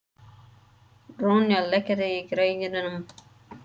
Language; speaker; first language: Icelandic; non-native, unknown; English